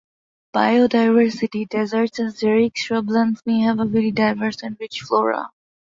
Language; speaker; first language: English; non-native, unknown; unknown